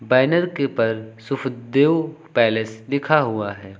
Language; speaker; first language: Hindi; native; Hindi